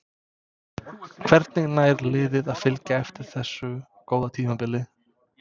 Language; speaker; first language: Icelandic; non-native, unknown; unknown